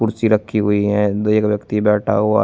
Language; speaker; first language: Hindi; native; Hindi